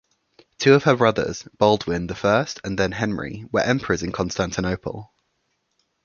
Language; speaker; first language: English; native; English